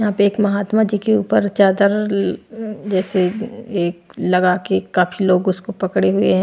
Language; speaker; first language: Hindi; non-native, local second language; Punjabi